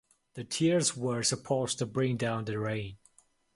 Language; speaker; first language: English; non-native, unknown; Mongolian